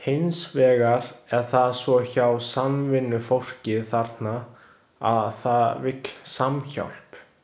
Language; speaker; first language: Icelandic; non-native, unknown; Chinese